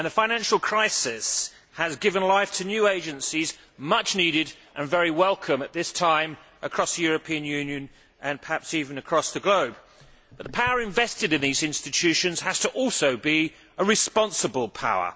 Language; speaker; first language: English; native; English